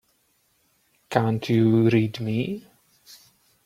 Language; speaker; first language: English; non-native, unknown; Czech